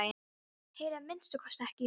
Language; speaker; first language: Icelandic; non-native, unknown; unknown